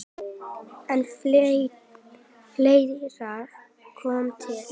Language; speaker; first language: Icelandic; native; Icelandic